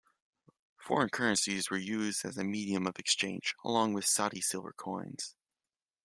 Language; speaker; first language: English; native; English